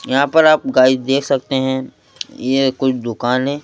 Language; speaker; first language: Hindi; native; Hindi